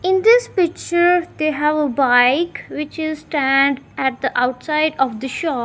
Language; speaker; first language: English; non-native, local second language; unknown